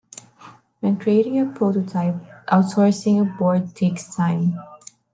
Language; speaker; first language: English; non-native, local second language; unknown